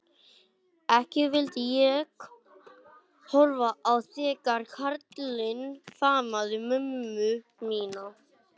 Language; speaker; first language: Icelandic; non-native, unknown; English